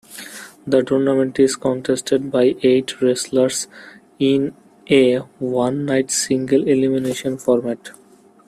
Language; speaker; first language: English; non-native, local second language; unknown